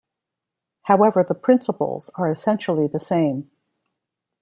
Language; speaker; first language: English; native; English